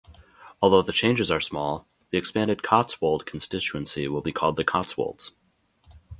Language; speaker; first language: English; native; English